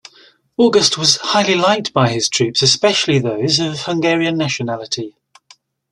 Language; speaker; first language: English; native; English